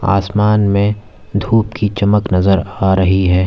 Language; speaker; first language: Hindi; native; Hindi